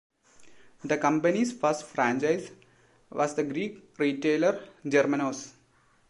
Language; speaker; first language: English; non-native, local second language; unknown